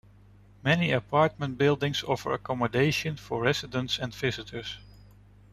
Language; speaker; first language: English; non-native, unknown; Dutch